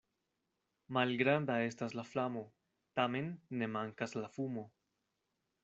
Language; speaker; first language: Esperanto; non-native, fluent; Spanish